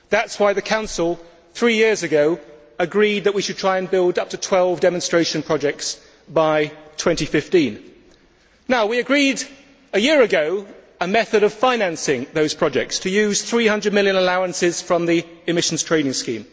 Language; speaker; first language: English; native; English